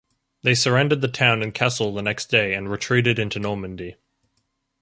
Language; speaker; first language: English; native; English